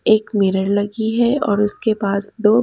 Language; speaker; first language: Hindi; native; Hindi